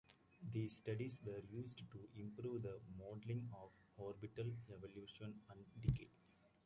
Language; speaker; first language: English; native; English